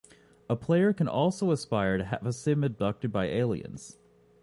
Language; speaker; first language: English; native; English